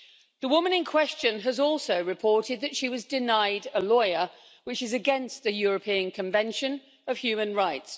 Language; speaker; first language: English; native; English